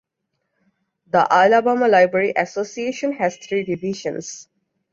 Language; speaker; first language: English; non-native, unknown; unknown